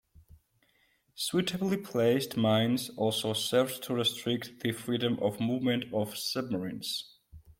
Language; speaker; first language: English; non-native, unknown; Georgian